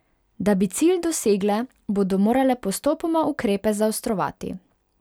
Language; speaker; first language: Slovenian; non-native, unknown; Hungarian